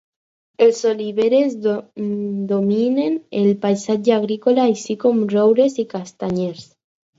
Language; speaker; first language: Catalan; non-native, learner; Spanish